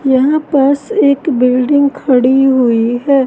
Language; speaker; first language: Hindi; native; Hindi